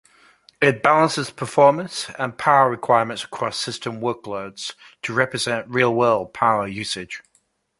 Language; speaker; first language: English; native; English